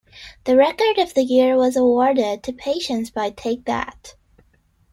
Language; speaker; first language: English; non-native, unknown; Chinese